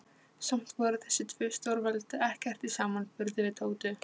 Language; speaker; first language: Icelandic; non-native, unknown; Polish